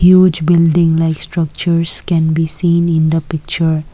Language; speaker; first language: English; non-native, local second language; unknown